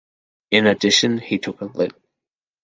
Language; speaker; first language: English; native; English